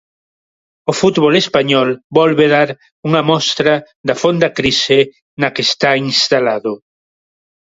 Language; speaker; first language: Galician; non-native, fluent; Spanish